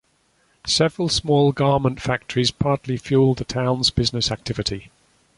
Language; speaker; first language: English; native; English